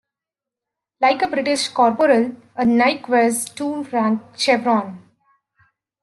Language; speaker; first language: English; native; English